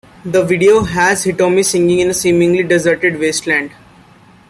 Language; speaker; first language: English; non-native, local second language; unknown